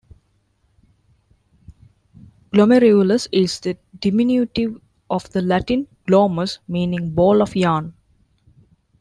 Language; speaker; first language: English; non-native, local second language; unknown